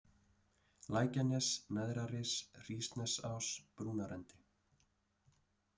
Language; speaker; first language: Icelandic; native; Icelandic